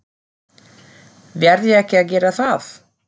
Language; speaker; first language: Icelandic; non-native, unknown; German